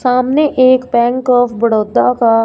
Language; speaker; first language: Hindi; non-native, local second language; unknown